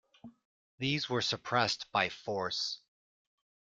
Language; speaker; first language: English; native; English